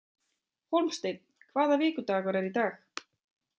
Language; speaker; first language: Icelandic; non-native, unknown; German